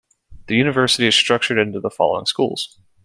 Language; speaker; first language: English; native; English